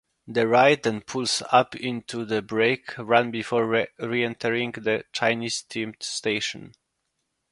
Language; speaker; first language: English; non-native, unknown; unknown